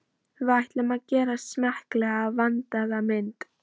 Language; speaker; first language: Icelandic; non-native, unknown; Polish